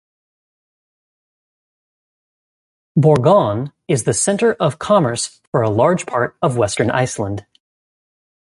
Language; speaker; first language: English; native; English